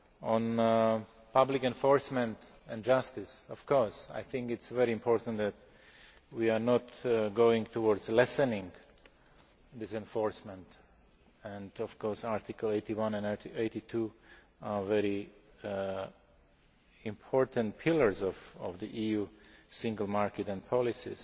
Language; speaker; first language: English; non-native, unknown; Slovak